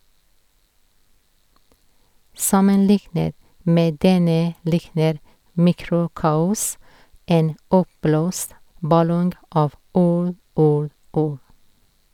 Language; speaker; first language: Norwegian; non-native, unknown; Persian